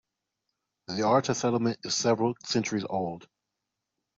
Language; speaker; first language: English; non-native, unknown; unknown